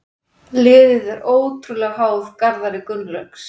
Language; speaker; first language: Icelandic; native; Icelandic